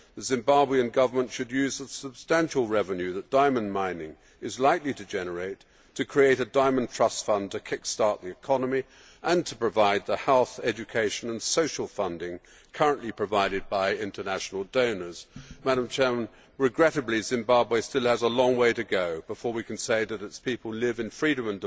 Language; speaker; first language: English; native; English